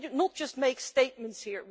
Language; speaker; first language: English; non-native, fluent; Dutch